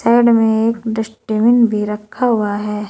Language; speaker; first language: Hindi; native; Hindi